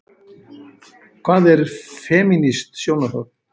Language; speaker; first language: Icelandic; native; Icelandic